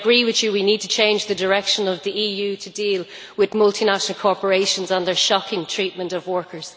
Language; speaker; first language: English; native; English